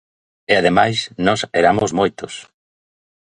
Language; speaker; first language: Galician; native; Galician